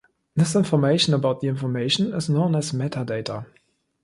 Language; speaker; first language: English; non-native, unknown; German